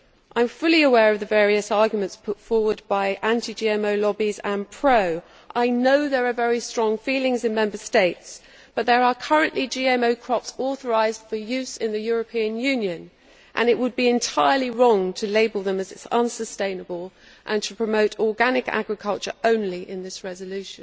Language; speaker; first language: English; native; English